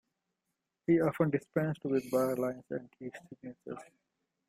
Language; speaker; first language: English; non-native, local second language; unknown